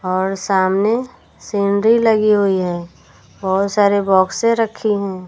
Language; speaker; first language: Hindi; native; Hindi